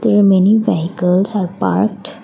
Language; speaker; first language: English; non-native, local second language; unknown